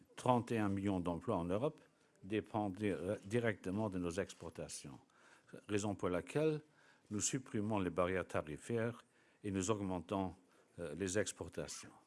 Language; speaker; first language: French; non-native, local second language; Luxembourgish